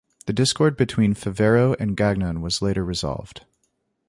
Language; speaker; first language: English; native; English